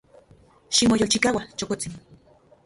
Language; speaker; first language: Central Puebla Nahuatl; non-native, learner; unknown